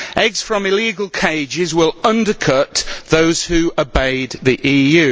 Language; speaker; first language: English; native; English